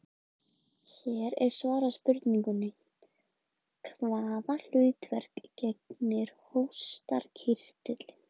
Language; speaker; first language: Icelandic; native; Icelandic